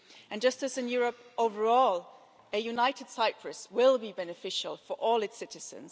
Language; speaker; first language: English; non-native, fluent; German